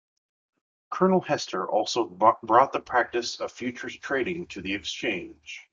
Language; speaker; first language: English; native; English